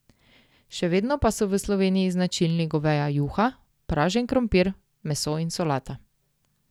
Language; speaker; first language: Slovenian; native; Slovenian